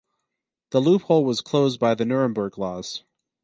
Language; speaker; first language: English; native; English